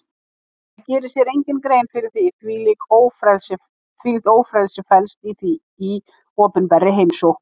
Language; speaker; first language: Icelandic; native; Icelandic